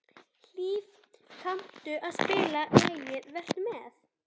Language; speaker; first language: Icelandic; native; Icelandic